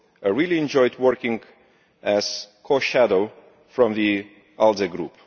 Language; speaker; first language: English; non-native, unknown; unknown